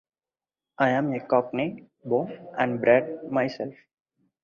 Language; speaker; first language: English; non-native, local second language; Tamil